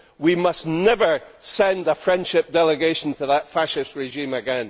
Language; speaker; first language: English; native; English